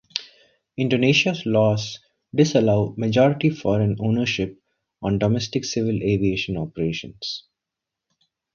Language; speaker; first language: English; non-native, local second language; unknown